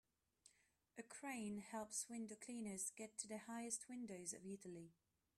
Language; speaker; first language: English; non-native, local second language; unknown